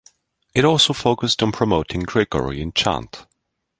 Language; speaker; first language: English; non-native, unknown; German